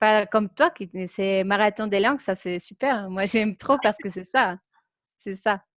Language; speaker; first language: French; non-native, fluent; Spanish